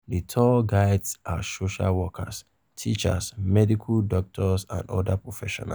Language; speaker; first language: English; non-native, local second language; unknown